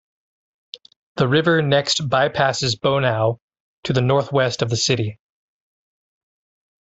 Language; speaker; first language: English; native; English